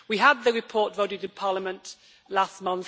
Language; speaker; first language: English; native; English